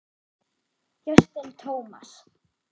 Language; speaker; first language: Icelandic; non-native, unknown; German